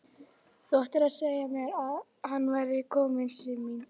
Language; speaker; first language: Icelandic; native; Icelandic